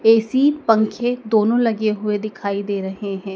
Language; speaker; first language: Hindi; native; Hindi